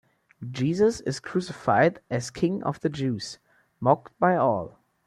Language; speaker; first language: English; non-native, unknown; German